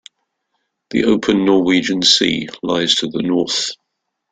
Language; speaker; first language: English; native; English